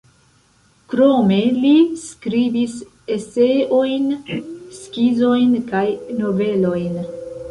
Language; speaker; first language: Esperanto; non-native, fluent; Central Kurdish